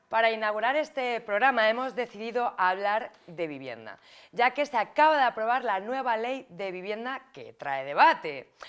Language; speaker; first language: Spanish; native; Spanish